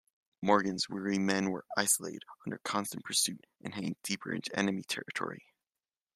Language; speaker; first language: English; native; English